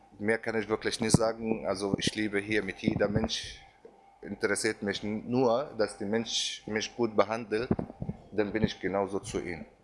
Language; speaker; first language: German; non-native, fluent; Arabic